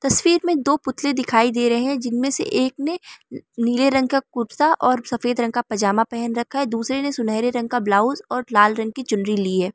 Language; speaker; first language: Hindi; non-native, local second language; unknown